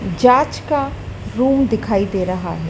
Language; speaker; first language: Hindi; native; Hindi